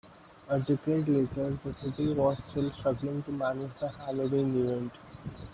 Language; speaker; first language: English; non-native, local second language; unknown